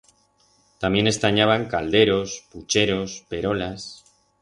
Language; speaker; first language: Aragonese; non-native, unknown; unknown